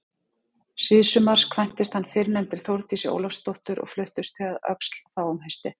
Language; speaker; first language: Icelandic; native; Icelandic